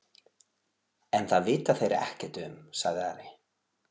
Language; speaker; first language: Icelandic; non-native, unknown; Portuguese